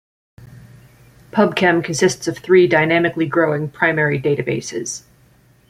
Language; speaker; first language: English; native; English